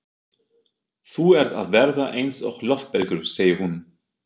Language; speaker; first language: Icelandic; non-native, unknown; German